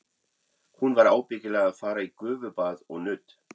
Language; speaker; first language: Icelandic; non-native, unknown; German